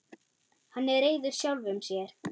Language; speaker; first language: Icelandic; non-native, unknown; German